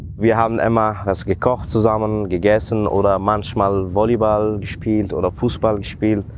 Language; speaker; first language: German; non-native, fluent; Persian